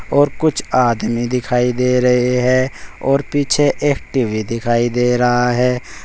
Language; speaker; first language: Hindi; native; Hindi